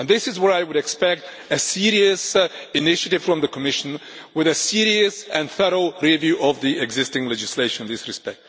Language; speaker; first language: English; non-native, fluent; Czech